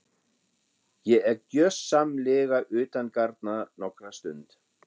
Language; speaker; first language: Icelandic; non-native, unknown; German